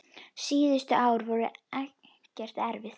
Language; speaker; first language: Icelandic; native; Icelandic